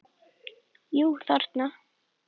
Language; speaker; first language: Icelandic; native; Icelandic